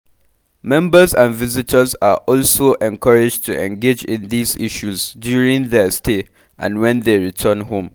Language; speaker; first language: English; non-native, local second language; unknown